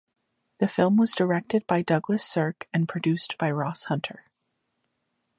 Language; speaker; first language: English; native; English